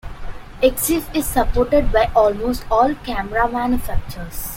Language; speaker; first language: English; non-native, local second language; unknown